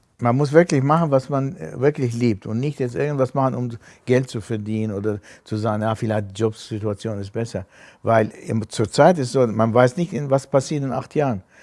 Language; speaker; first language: German; non-native, fluent; Arabic